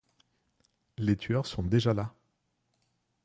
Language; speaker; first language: French; non-native, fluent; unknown